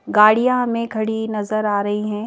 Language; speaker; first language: Hindi; native; Hindi